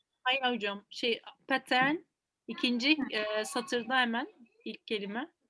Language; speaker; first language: Turkish; native; Turkish